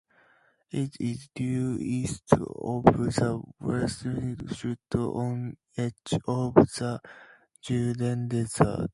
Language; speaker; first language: English; native; English